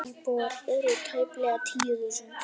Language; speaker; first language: Icelandic; native; Icelandic